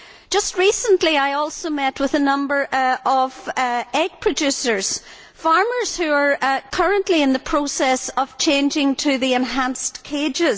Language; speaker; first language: English; native; English